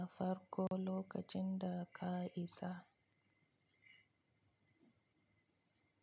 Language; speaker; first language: Hausa; native; Hausa